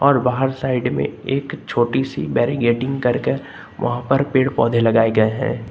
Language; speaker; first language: Hindi; native; Hindi